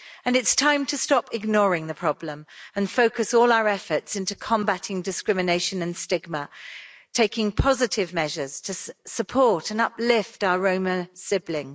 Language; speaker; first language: English; native; English